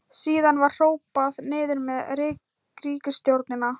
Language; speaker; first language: Icelandic; non-native, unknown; Thai